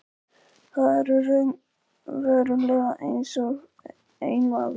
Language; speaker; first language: Icelandic; non-native, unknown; Polish